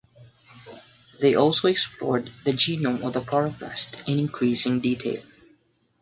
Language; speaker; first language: English; non-native, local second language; Filipino